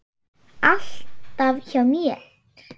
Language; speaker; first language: Icelandic; non-native, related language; Swedish